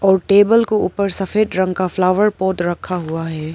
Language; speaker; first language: Hindi; non-native, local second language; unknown